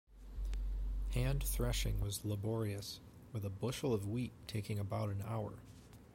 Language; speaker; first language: English; native; English